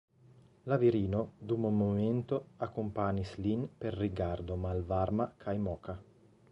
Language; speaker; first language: Esperanto; non-native, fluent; Italian